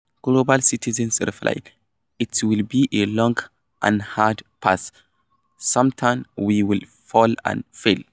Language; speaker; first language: English; non-native, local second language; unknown